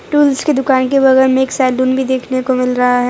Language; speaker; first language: Hindi; non-native, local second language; Gujarati